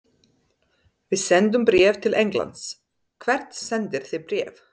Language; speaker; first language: Icelandic; non-native, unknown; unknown